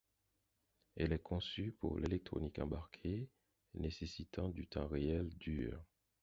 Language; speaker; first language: French; non-native, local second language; Haitian Creole